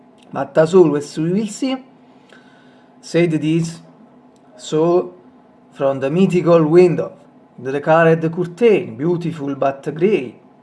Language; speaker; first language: English; non-native, fluent; Italian